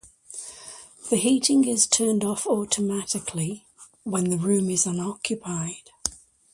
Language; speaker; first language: English; native; English